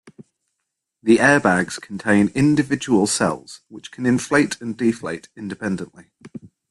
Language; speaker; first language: English; native; English